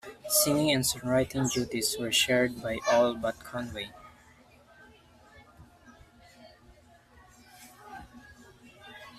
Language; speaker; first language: English; non-native, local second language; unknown